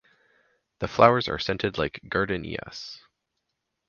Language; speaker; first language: English; native; English